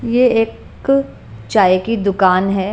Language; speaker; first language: Hindi; non-native, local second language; Punjabi